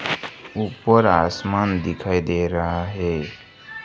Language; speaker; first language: Hindi; non-native, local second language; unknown